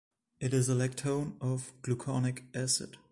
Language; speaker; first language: English; non-native, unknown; German